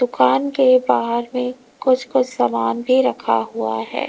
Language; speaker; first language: Hindi; native; Hindi